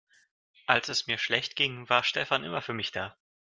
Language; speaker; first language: German; non-native, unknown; Russian